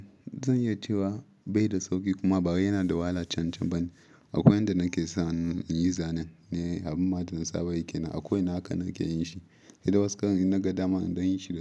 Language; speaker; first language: Hausa; non-native, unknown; Yoruba